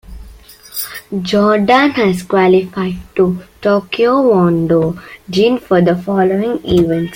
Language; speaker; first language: English; non-native, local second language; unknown